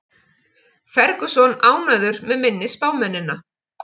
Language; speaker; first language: Icelandic; native; Icelandic